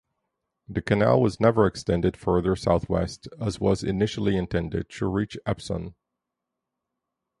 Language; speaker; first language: English; native; English